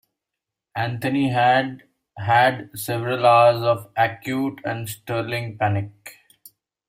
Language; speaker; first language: English; non-native, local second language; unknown